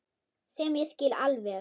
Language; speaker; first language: Icelandic; non-native, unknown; German